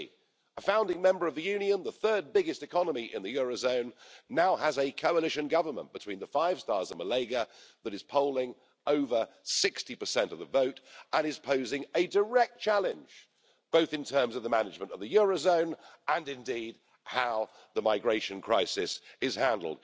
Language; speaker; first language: English; native; English